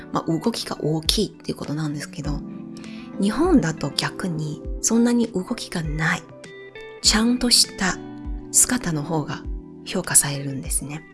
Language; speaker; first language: Japanese; non-native, fluent; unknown